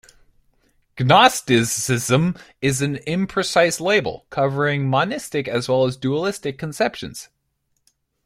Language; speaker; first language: English; native; English